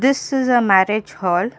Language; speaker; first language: English; non-native, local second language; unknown